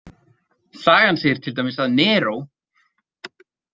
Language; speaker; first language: Icelandic; native; Icelandic